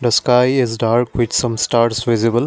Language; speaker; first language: English; non-native, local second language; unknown